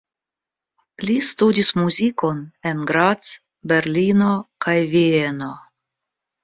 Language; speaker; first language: Esperanto; non-native, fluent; Russian